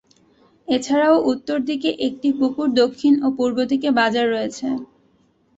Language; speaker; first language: Bangla; native; Bangla